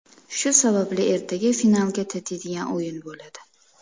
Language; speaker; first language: Uzbek; native; Uzbek